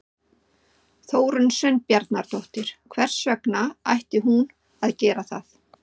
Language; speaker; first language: Icelandic; native; Icelandic